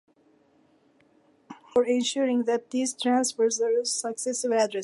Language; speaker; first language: English; non-native, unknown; Turkish